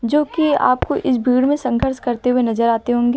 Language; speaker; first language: Hindi; native; Hindi